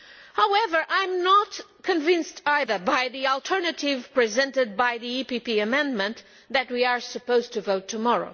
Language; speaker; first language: English; non-native, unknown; Portuguese